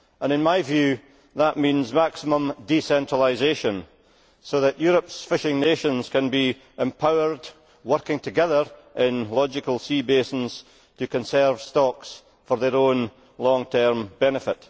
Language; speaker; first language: English; native; English